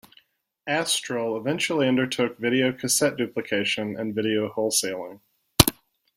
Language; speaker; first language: English; native; English